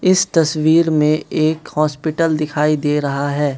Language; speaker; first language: Hindi; non-native, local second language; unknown